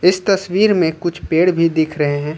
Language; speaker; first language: Hindi; native; Hindi